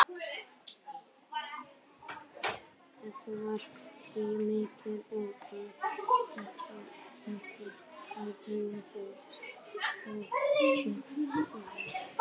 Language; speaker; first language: Icelandic; native; Icelandic